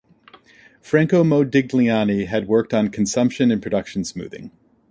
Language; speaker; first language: English; native; English